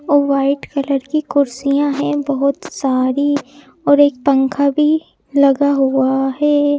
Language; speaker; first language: Hindi; native; Hindi